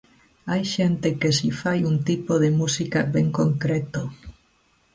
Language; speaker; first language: Galician; native; Galician